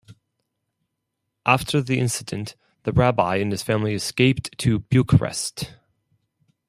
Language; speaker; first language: English; non-native, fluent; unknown